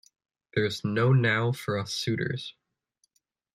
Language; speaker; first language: English; native; English